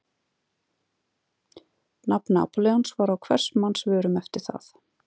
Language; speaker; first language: Icelandic; native; Icelandic